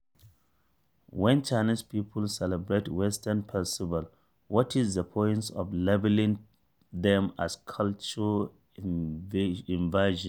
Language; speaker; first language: English; non-native, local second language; Hausa